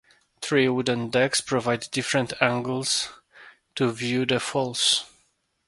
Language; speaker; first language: English; non-native, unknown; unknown